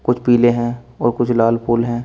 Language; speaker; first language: Hindi; native; Hindi